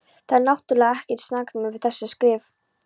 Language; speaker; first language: Icelandic; non-native, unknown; Polish